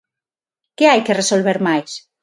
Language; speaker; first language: Galician; non-native, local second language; Spanish